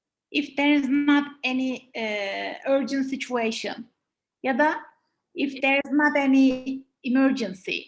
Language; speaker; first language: English; non-native, fluent; Turkish